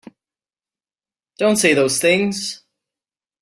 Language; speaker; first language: English; native; English